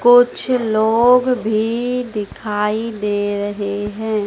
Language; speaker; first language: Hindi; native; Hindi